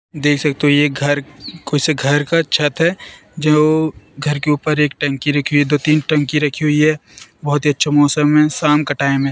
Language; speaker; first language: Hindi; native; Hindi